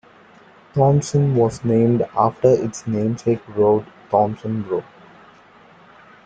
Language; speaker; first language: English; non-native, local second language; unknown